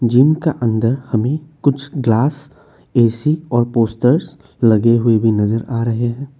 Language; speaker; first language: Hindi; non-native, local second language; Assamese